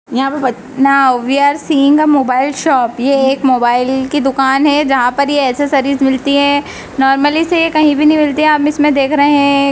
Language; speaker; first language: Hindi; native; Hindi